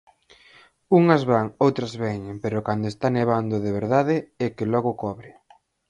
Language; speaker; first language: Galician; native; Galician